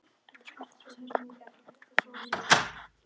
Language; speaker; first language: Icelandic; non-native, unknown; Polish